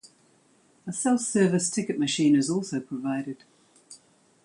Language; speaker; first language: English; native; English